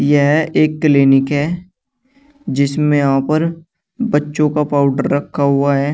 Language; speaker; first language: Hindi; native; Hindi